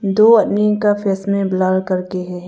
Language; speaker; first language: Hindi; non-native, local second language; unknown